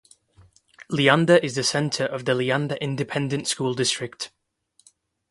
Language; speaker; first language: English; non-native, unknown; Kurdish